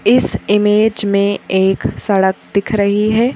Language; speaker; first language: Hindi; native; Hindi